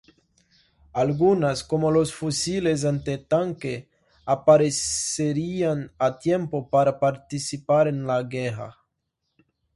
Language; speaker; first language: Spanish; non-native, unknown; Portuguese